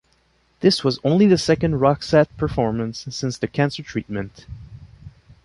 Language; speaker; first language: English; non-native, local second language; French